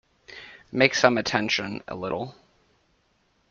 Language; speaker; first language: English; native; English